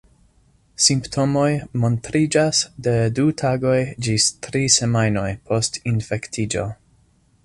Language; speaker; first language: Esperanto; non-native, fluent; English